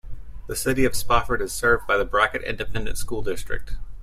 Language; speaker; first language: English; native; English